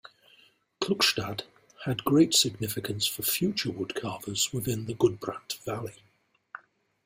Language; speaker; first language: English; non-native, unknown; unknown